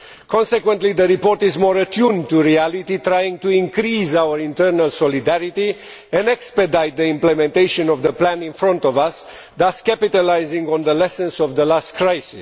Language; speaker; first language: English; non-native, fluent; Romanian